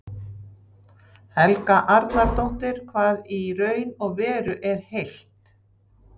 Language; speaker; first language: Icelandic; native; Icelandic